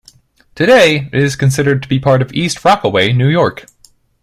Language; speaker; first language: English; native; English